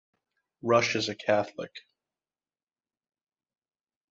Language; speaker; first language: English; native; English